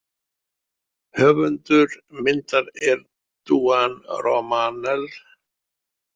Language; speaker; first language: Icelandic; native; Icelandic